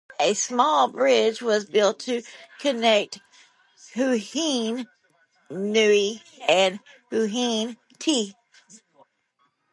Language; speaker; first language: English; native; English